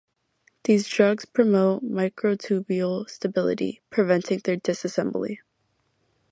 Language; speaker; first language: English; native; English